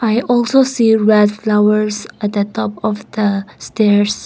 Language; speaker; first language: English; non-native, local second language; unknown